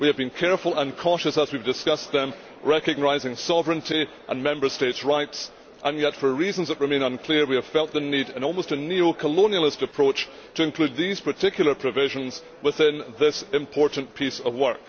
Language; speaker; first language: English; native; English